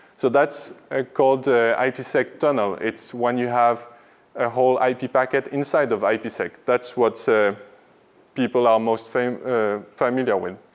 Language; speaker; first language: English; non-native, fluent; French